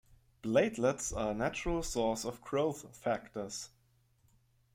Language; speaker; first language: English; non-native, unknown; German